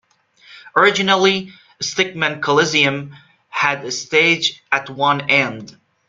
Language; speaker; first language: English; non-native, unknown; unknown